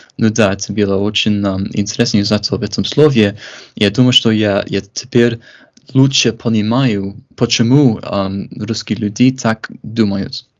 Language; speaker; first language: Russian; non-native, fluent; English